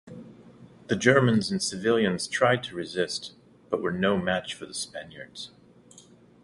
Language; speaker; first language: English; native; English